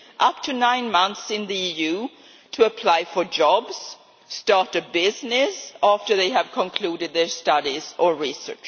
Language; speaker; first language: English; non-native, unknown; Swedish